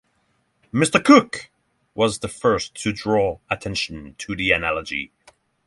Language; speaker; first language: English; non-native, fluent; Norwegian